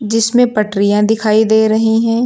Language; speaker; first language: Hindi; native; Hindi